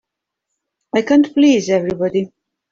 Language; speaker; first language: English; native; English